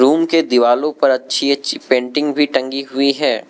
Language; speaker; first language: Hindi; non-native, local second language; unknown